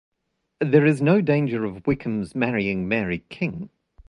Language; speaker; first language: English; native; English